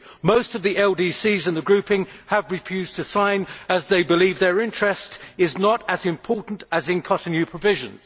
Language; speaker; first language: English; native; English